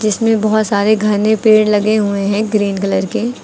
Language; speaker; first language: Hindi; native; Hindi